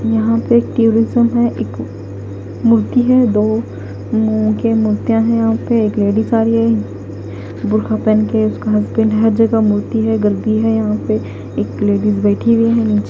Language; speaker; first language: Hindi; non-native, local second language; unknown